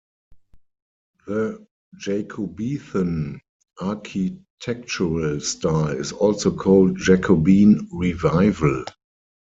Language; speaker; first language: English; non-native, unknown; German